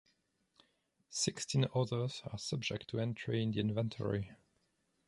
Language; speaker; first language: English; non-native, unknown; French